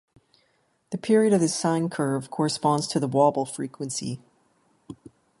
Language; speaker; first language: English; native; English